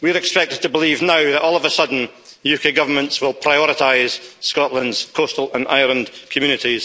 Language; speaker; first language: English; native; English